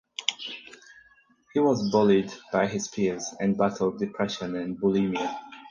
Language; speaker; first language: English; non-native, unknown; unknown